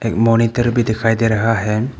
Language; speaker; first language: Hindi; non-native, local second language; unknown